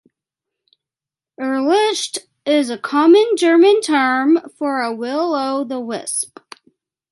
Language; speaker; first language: English; native; English